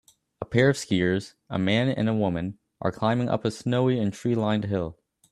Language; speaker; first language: English; native; English